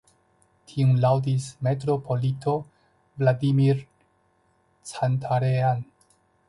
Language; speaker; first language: Esperanto; non-native, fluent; Chinese